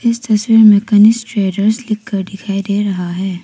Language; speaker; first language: Hindi; non-native, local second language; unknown